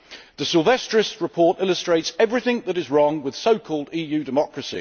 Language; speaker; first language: English; native; English